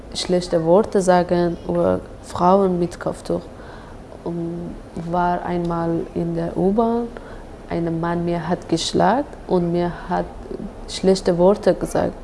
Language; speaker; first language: German; non-native, learner; Persian